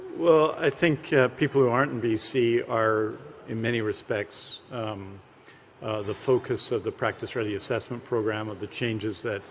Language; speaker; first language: English; native; English